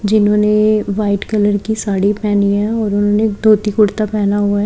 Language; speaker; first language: Hindi; native; Hindi